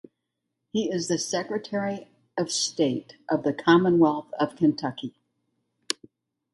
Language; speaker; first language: English; native; English